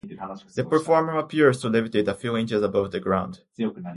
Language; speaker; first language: English; native; English